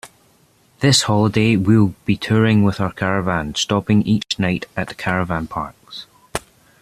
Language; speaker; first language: English; native; English